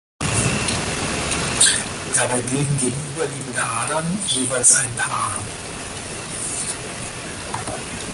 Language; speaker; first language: German; native; German